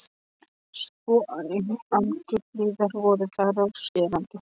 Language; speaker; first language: Icelandic; non-native, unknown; Polish